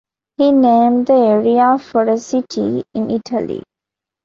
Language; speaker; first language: English; non-native, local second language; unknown